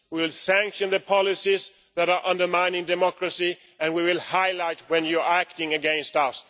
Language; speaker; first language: English; non-native, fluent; Swedish